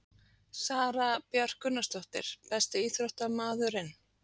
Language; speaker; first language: Icelandic; native; Icelandic